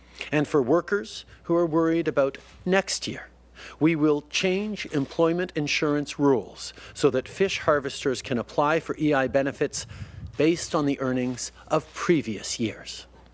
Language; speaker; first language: English; early bilingual, other home language; French